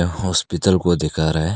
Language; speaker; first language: Hindi; early bilingual, other home language; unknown